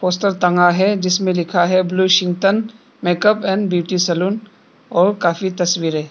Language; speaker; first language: Hindi; early bilingual, other home language; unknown